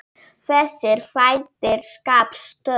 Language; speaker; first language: Icelandic; non-native, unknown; Polish